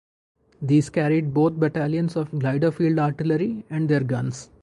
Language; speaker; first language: English; non-native, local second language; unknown